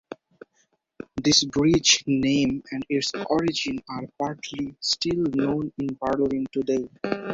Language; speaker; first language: English; non-native, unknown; Bangla